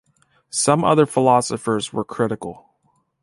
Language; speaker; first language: English; native; English